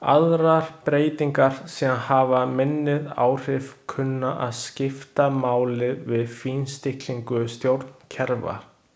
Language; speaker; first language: Icelandic; non-native, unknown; Chinese